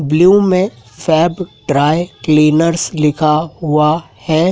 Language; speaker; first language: Hindi; native; Hindi